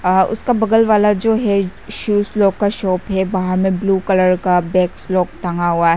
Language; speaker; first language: Hindi; non-native, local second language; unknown